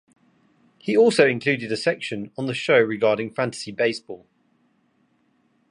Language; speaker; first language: English; native; English